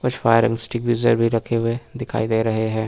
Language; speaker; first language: Hindi; native; Hindi